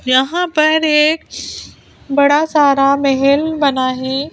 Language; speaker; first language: Hindi; native; Hindi